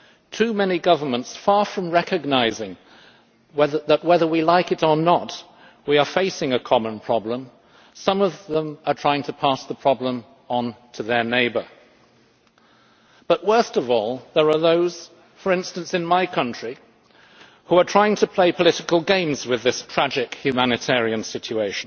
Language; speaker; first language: English; native; English